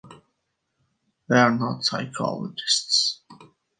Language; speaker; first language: English; native; English